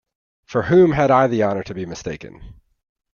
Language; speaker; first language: English; native; English